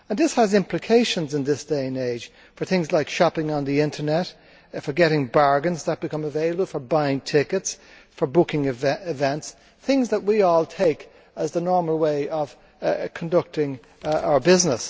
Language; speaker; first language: English; native; English